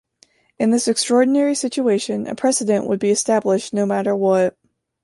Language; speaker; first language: English; native; English